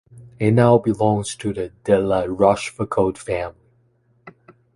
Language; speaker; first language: English; non-native, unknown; Chinese